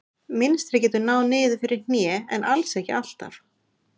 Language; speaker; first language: Icelandic; native; Icelandic